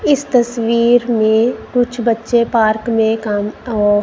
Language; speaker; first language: Hindi; non-native, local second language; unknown